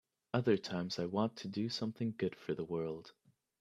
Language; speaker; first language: English; native; English